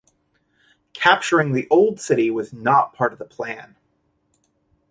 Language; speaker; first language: English; native; English